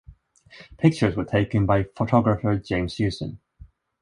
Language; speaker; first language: English; non-native, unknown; Swedish